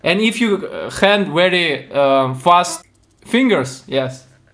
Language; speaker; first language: English; non-native, learner; Russian